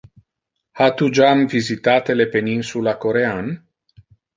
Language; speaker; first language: Interlingua; non-native, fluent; Italian